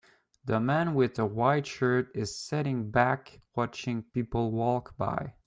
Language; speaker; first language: English; native; English